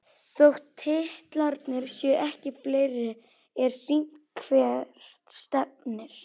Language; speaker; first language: Icelandic; native; Icelandic